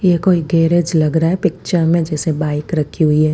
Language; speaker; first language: Hindi; non-native, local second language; Punjabi